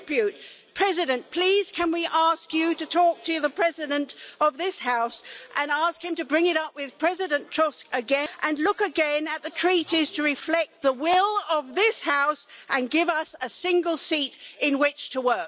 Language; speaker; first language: English; native; English